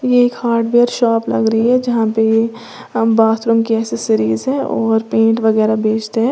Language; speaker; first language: Hindi; native; Hindi